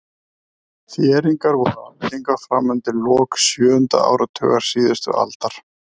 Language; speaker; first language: Icelandic; native; Icelandic